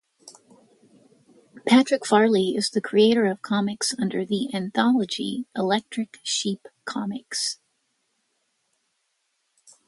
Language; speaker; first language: English; native; English